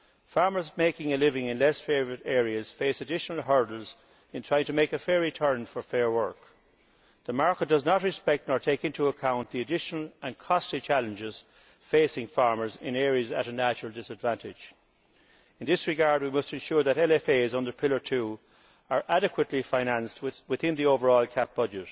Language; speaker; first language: English; native; English